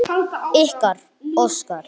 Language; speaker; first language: Icelandic; non-native, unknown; English